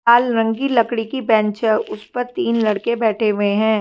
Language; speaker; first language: Hindi; non-native, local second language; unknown